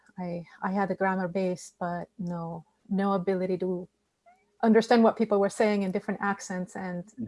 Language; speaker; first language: English; non-native, fluent; Spanish